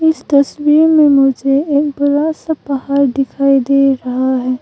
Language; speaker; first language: Hindi; early bilingual, other home language; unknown